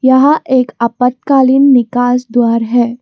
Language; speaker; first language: Hindi; non-native, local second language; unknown